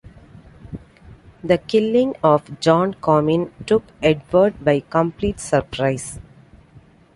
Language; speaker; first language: English; non-native, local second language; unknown